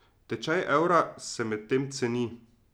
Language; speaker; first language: Slovenian; native; Slovenian